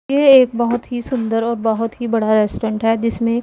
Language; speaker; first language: Hindi; non-native, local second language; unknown